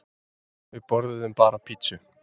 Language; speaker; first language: Icelandic; native; Icelandic